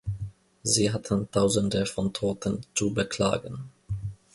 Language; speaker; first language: German; non-native, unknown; Finnish